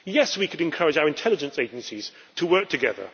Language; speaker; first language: English; native; English